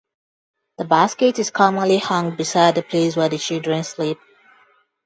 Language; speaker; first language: English; non-native, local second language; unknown